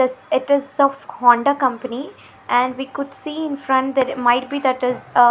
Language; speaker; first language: English; non-native, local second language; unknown